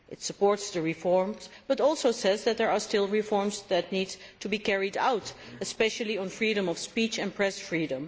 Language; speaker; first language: English; non-native, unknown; Dutch